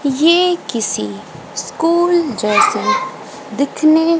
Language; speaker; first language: Hindi; native; Hindi